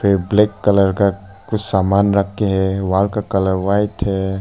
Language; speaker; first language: Hindi; non-native, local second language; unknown